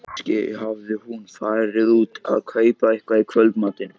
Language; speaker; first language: Icelandic; native; Icelandic